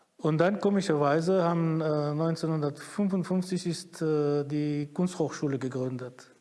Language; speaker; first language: German; non-native, fluent; Arabic